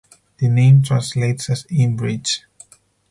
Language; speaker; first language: English; non-native, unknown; Spanish